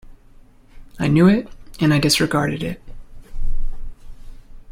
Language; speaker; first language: English; native; English